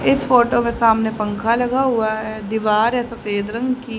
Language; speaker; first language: Hindi; native; Hindi